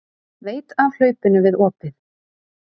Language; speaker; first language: Icelandic; native; Icelandic